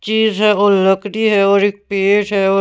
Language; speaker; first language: Hindi; non-native, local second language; Punjabi